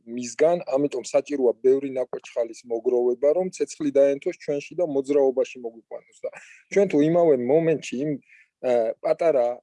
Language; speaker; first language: Georgian; native; Georgian